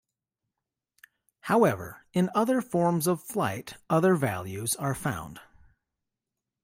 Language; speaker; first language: English; native; English